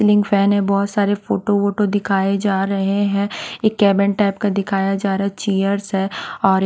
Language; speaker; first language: Hindi; non-native, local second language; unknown